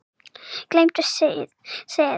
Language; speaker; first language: Icelandic; non-native, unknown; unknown